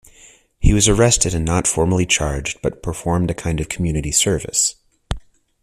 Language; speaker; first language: English; native; English